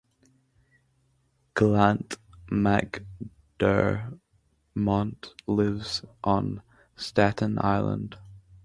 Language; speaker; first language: English; native; English